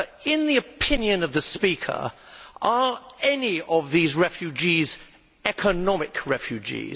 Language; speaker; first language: English; native; English